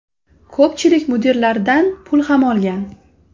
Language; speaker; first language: Uzbek; non-native, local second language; Russian